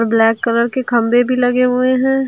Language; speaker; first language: Hindi; native; Hindi